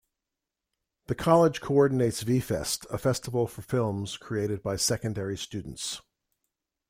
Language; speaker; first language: English; native; English